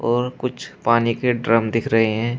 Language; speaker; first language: Hindi; native; Hindi